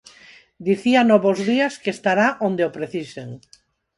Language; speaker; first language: Galician; non-native, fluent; Spanish